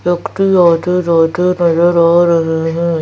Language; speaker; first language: Hindi; native; Hindi